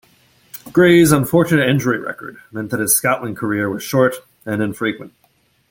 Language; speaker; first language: English; native; English